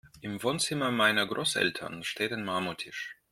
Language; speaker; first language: German; non-native, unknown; Russian